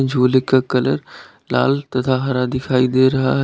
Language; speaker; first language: Hindi; native; Hindi